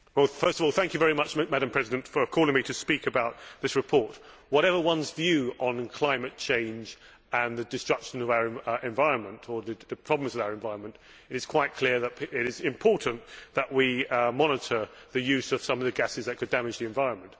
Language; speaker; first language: English; native; English